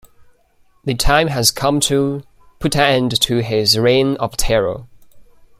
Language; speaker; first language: English; non-native, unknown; Chinese